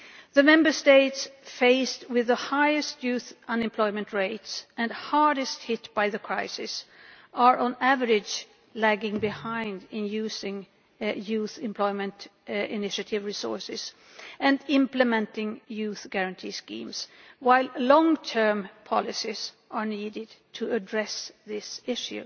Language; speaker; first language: English; non-native, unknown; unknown